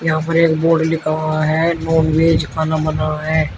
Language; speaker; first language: Hindi; native; Hindi